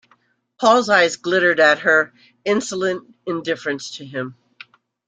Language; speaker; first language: English; native; English